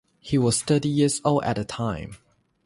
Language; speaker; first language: English; non-native, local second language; Chinese